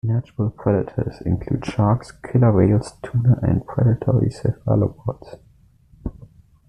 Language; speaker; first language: English; non-native, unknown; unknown